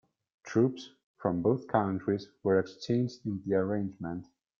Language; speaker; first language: English; non-native, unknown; Italian